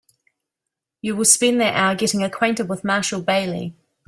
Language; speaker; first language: English; native; English